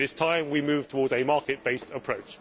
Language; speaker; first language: English; native; English